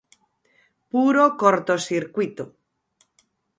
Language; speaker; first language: Galician; native; Galician